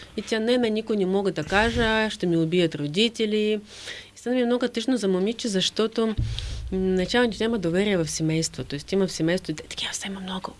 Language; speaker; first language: Bulgarian; non-native, fluent; Russian